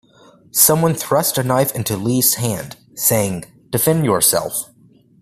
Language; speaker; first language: English; native; English